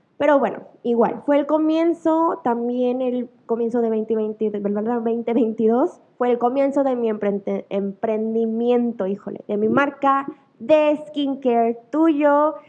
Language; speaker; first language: Spanish; early bilingual, other home language; Korean